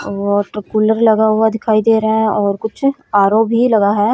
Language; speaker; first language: Hindi; native; Hindi